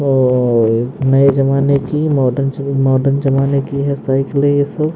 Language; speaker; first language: Hindi; native; Hindi